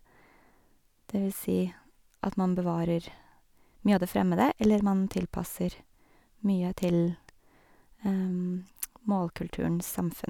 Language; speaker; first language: Norwegian; native; Norwegian